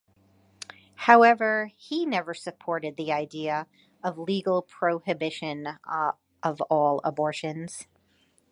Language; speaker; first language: English; native; English